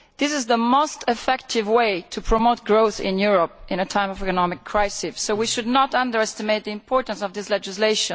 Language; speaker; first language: English; non-native, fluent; Italian